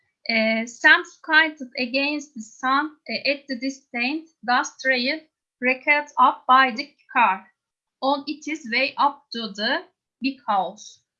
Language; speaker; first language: English; non-native, learner; Turkish